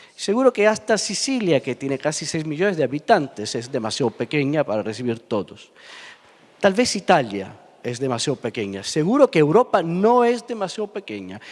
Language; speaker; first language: Spanish; non-native, fluent; Italian